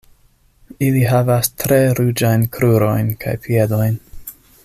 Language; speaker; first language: Esperanto; non-native, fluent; English